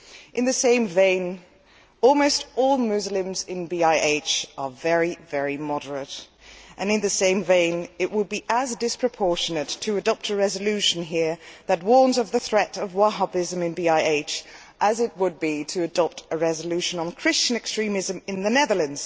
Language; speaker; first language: English; non-native, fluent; Dutch